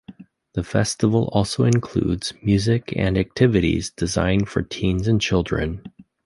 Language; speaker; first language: English; native; English